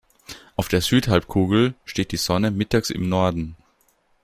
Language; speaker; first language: German; native; German